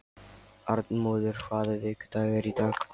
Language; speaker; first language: Icelandic; non-native, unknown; Lithuanian